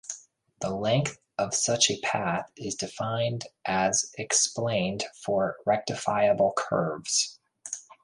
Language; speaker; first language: English; native; English